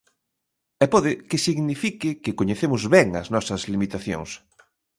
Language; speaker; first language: Galician; native; Galician